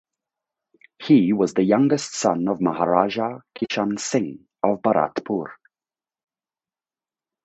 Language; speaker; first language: English; native; English